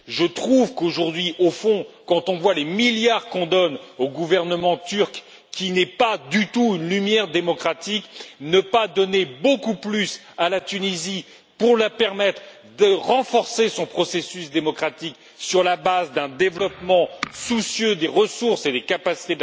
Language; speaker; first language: French; native; French